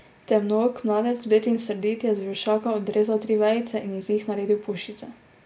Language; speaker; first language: Slovenian; native; Slovenian